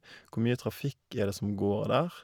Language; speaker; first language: Norwegian; native; Norwegian